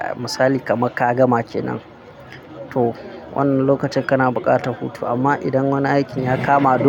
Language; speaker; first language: Hausa; non-native, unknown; Akan